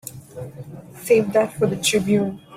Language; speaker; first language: English; non-native, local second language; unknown